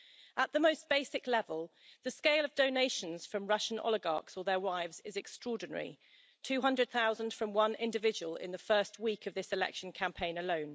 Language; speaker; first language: English; native; English